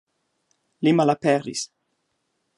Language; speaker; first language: Esperanto; non-native, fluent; German